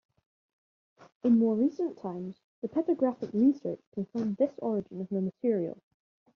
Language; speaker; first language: English; native; English